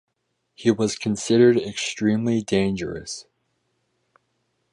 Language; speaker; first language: English; native; English